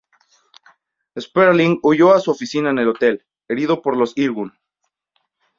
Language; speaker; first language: Spanish; native; Spanish